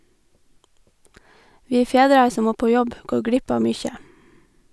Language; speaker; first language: Norwegian; native; Norwegian